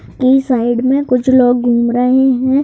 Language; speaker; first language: Hindi; native; Hindi